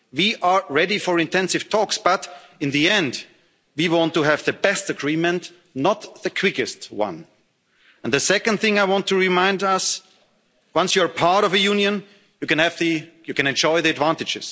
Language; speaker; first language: English; non-native, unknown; German